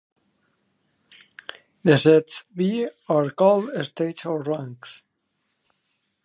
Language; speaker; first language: English; native; English